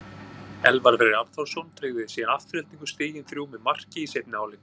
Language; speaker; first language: Icelandic; native; Icelandic